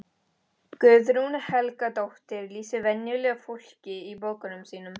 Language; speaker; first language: Icelandic; non-native, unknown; Spanish